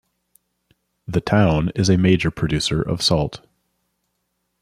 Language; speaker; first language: English; native; English